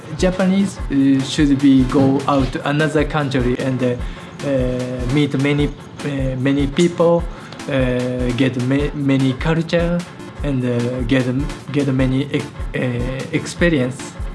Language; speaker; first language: English; non-native, learner; Japanese